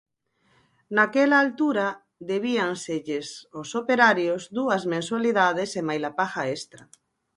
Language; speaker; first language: Galician; native; Galician